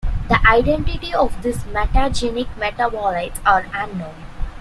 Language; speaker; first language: English; non-native, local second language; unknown